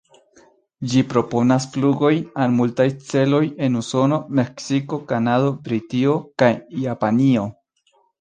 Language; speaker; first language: Esperanto; non-native, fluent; Spanish